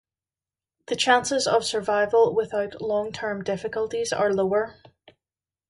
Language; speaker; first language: English; native; English